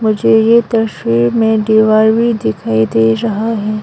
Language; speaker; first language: Hindi; non-native, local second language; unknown